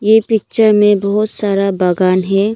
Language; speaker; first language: Hindi; non-native, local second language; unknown